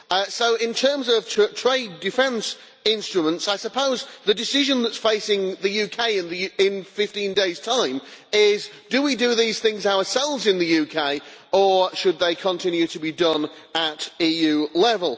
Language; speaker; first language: English; native; English